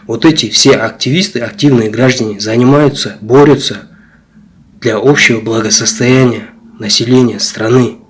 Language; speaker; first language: Russian; non-native, local second language; Kazakh